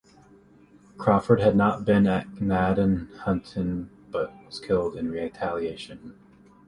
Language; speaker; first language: English; native; English